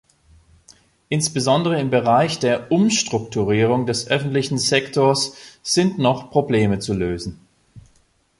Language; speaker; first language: German; native; German